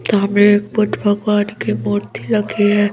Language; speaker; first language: Hindi; native; Hindi